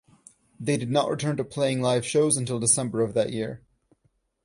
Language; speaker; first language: English; non-native, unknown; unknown